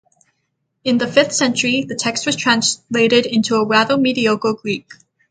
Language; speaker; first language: English; native; English